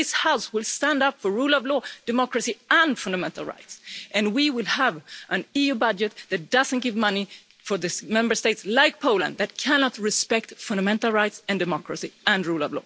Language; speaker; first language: English; non-native, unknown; Swedish